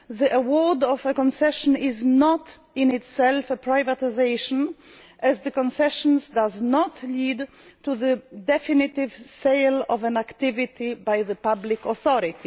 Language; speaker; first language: English; non-native, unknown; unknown